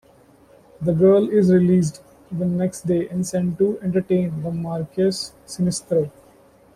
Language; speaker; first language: English; non-native, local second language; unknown